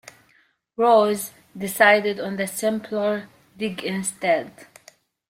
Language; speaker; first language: English; native; English